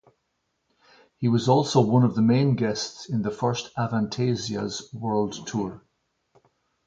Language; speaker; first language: English; native; English